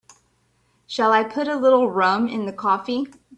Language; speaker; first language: English; native; English